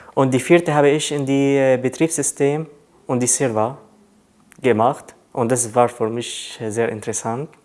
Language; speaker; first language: German; non-native, learner; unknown